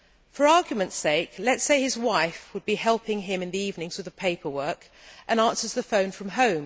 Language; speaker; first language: English; native; English